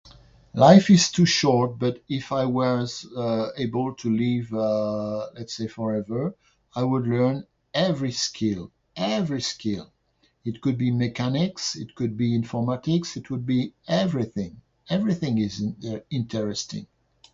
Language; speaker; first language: English; non-native, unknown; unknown